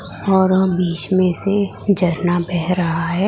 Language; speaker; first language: Hindi; non-native, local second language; Gujarati